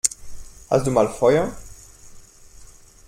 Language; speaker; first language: German; non-native, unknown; French